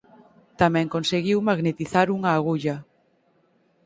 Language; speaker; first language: Galician; native; Galician